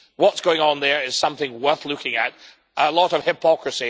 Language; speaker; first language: English; native; English